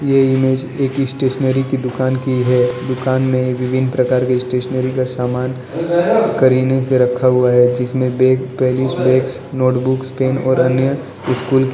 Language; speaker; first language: Hindi; non-native, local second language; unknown